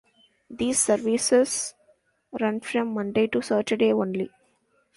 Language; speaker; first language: English; non-native, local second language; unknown